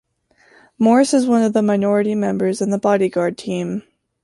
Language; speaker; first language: English; native; English